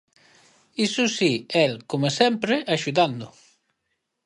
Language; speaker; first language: Galician; native; Galician